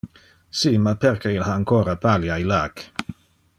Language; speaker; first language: Interlingua; non-native, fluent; Dutch